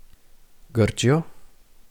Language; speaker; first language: Slovenian; native; Slovenian